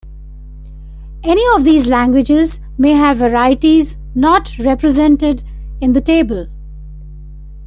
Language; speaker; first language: English; non-native, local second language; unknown